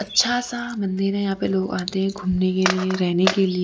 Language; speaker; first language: Hindi; non-native, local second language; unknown